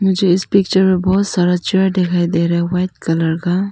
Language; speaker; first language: Hindi; non-native, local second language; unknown